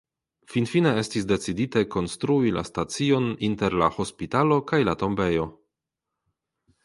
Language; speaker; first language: Esperanto; non-native, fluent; Polish